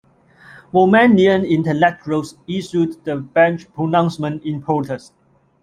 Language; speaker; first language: English; non-native, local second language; Cantonese